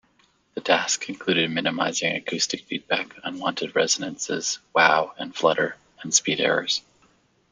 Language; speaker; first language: English; native; English